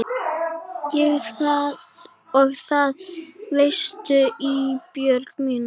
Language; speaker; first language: Icelandic; native; Icelandic